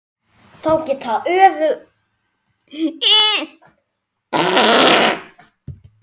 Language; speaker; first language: Icelandic; native; Icelandic